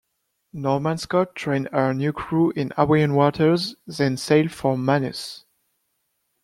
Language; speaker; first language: English; non-native, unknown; French